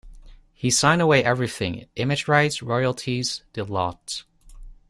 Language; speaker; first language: English; non-native, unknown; Dutch